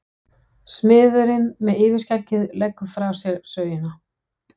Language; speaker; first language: Icelandic; non-native, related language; Danish